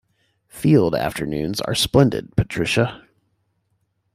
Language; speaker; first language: English; native; English